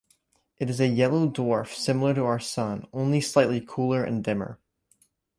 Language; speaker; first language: English; native; English